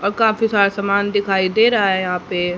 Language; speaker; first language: Hindi; native; Hindi